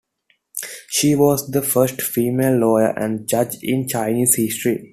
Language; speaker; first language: English; non-native, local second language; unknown